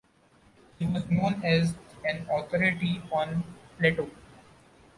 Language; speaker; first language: English; non-native, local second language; Marathi